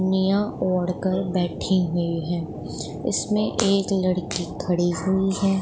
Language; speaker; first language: Hindi; non-native, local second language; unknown